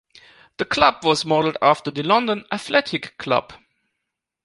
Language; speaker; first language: English; non-native, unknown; German